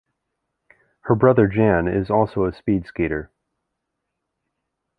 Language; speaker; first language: English; native; English